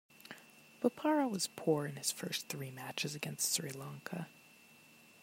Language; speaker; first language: English; non-native, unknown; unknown